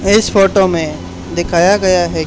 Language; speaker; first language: Hindi; native; Hindi